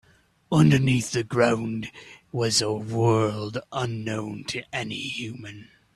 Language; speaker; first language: English; native; English